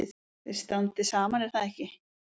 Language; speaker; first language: Icelandic; native; Icelandic